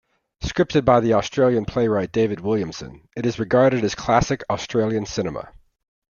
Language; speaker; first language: English; native; English